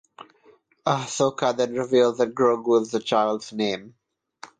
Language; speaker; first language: English; non-native, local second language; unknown